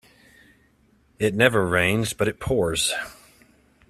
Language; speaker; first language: English; native; English